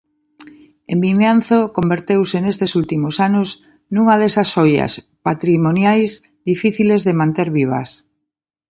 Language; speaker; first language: Galician; native; Galician